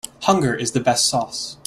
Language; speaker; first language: English; native; English